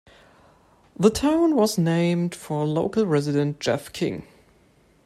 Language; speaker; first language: English; non-native, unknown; German